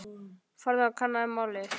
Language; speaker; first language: Icelandic; native; Icelandic